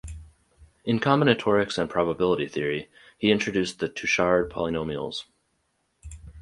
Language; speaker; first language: English; native; English